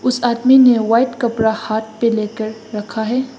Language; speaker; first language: Hindi; non-native, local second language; Bangla